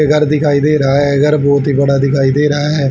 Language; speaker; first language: Hindi; native; Hindi